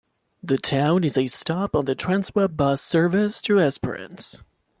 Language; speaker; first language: English; non-native, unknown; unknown